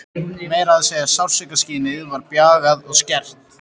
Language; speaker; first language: Icelandic; native; Icelandic